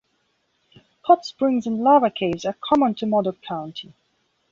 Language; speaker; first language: English; non-native, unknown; Belarusian